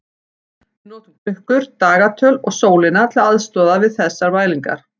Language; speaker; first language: Icelandic; native; Icelandic